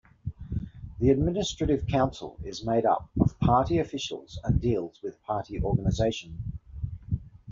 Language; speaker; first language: English; native; English